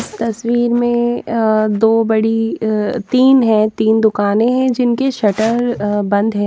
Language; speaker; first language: Hindi; native; Hindi